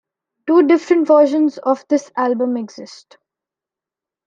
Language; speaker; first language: English; non-native, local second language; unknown